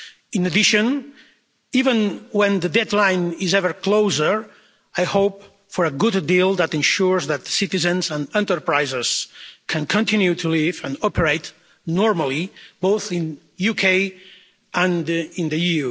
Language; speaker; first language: English; non-native, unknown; Catalan